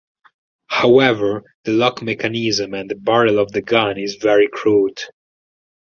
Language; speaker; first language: English; non-native, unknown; Italian